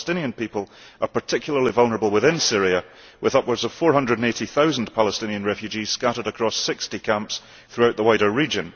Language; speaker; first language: English; early bilingual, heritage; English